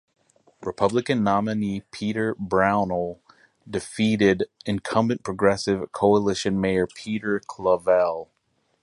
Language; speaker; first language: English; native; English